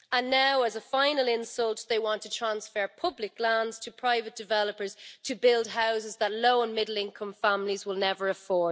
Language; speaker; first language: English; native; English